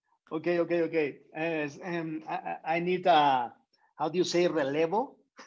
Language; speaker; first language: English; non-native, fluent; Spanish